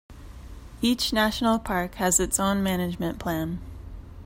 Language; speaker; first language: English; native; English